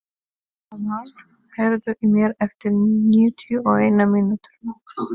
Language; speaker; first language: Icelandic; non-native, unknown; Polish